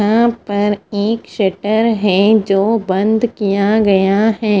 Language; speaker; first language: Hindi; non-native, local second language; Punjabi